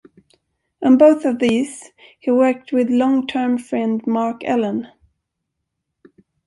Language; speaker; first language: English; non-native, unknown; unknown